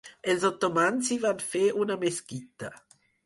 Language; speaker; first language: Catalan; non-native, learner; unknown